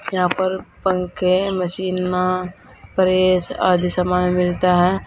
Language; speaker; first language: Hindi; native; Hindi